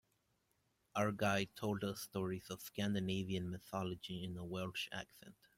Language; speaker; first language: English; native; English